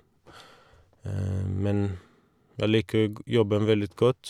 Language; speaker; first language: Norwegian; non-native, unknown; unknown